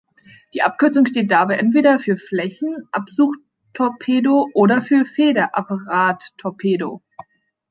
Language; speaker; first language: German; native; German